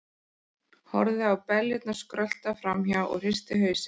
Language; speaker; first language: Icelandic; native; Icelandic